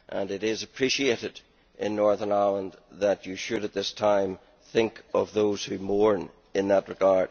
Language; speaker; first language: English; native; English